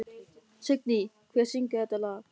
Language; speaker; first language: Icelandic; non-native, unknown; German